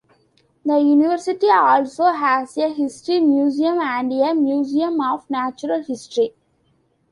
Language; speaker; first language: English; non-native, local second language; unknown